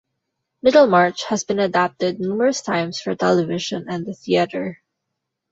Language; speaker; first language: English; non-native, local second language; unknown